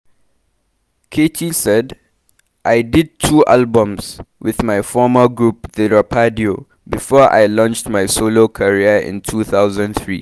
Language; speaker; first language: English; non-native, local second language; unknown